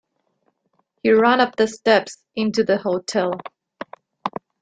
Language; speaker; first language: English; non-native, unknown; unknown